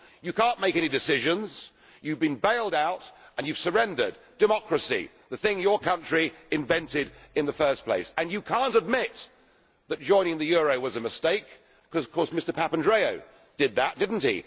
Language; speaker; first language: English; native; English